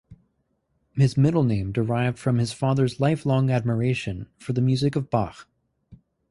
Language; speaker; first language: English; native; English